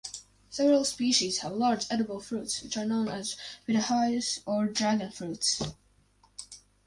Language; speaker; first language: English; non-native, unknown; Latvian